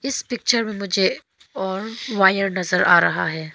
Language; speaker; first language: Hindi; non-native, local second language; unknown